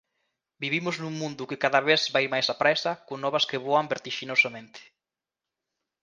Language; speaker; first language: Galician; native; Galician